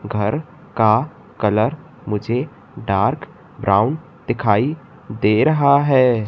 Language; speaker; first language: Hindi; native; Hindi